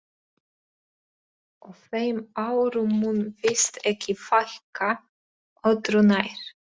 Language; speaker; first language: Icelandic; non-native, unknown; Polish